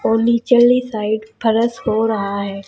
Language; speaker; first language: Hindi; native; Hindi